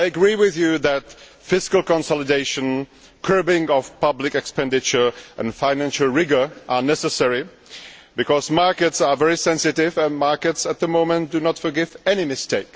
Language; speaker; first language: English; non-native, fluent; Czech